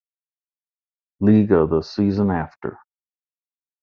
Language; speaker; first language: English; native; English